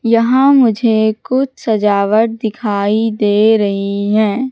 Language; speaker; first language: Hindi; native; Hindi